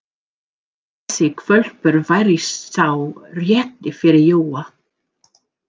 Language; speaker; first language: Icelandic; non-native, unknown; English